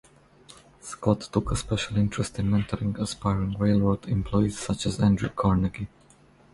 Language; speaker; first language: English; non-native, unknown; Croatian